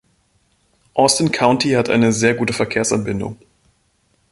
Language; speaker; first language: German; native; German